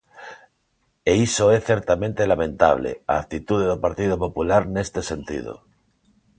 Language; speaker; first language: Galician; non-native, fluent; Spanish